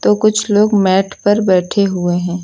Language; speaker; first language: Hindi; native; Hindi